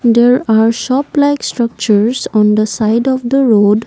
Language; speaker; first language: English; non-native, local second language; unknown